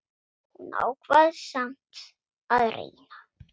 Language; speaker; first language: Icelandic; non-native, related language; Swedish